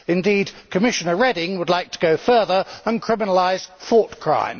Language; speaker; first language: English; native; English